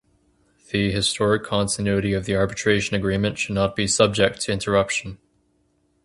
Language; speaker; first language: English; native; English